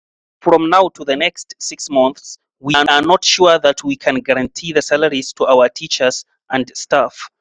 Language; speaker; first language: English; non-native, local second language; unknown